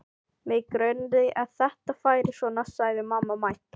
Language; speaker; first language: Icelandic; non-native, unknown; Filipino